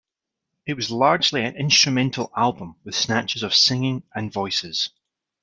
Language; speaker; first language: English; native; English